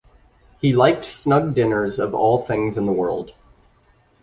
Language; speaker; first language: English; native; English